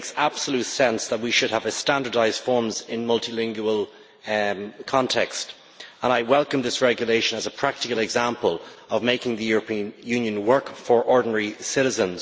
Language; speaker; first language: English; native; English